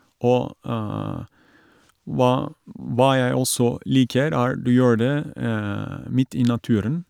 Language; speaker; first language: Norwegian; non-native, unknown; Turkish